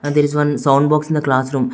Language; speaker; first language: English; non-native, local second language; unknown